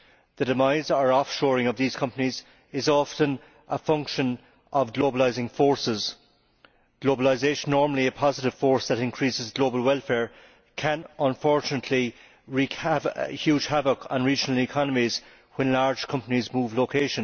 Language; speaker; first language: English; native; English